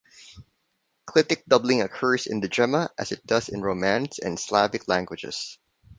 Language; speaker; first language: English; non-native, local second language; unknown